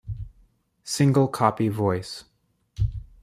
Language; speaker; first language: English; native; English